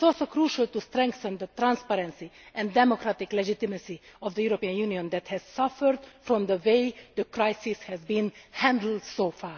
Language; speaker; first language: English; non-native, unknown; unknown